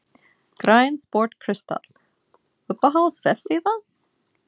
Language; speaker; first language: Icelandic; non-native, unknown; English